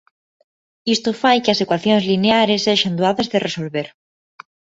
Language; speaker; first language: Galician; non-native, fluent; Spanish